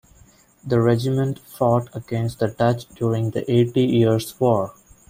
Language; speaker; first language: English; non-native, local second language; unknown